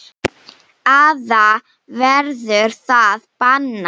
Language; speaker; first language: Icelandic; non-native, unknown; Slovenian